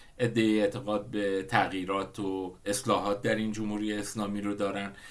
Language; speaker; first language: Persian; non-native, local second language; Kurdish